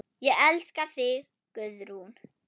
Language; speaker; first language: Icelandic; non-native, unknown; German